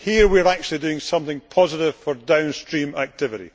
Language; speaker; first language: English; native; English